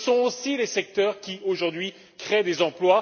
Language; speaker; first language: French; native; French